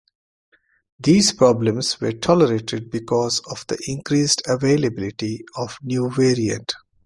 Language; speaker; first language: English; non-native, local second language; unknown